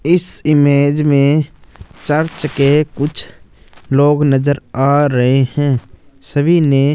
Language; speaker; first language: Hindi; non-native, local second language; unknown